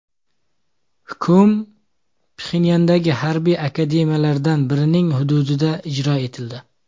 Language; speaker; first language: Uzbek; native; Uzbek